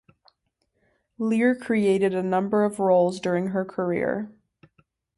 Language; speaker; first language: English; native; English